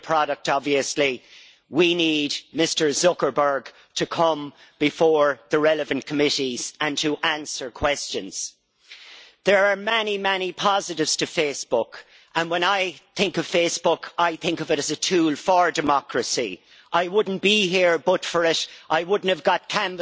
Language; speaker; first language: English; native; English